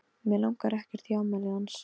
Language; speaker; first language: Icelandic; non-native, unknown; Polish